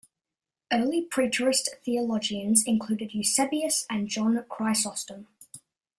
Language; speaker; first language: English; native; English